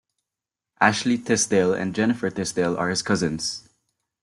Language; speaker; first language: English; non-native, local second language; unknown